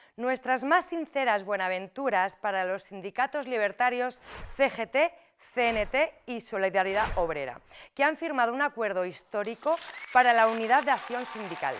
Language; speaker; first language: Spanish; native; Spanish